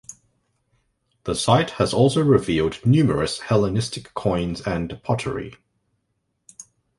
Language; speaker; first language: English; native; English